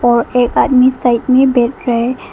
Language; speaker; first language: Hindi; non-native, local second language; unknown